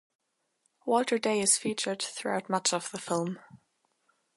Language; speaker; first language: English; non-native, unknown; German